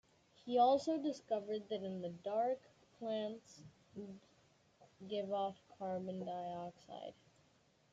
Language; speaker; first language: English; native; English